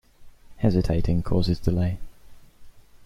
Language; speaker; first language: English; native; English